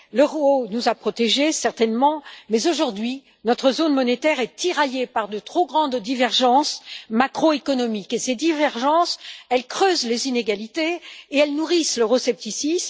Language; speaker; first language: French; native; French